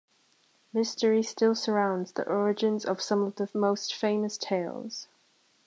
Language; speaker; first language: English; native; English